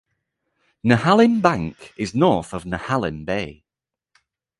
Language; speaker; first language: English; native; English